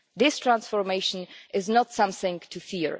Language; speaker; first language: English; non-native, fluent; Czech